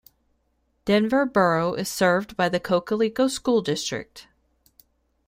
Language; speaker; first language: English; native; English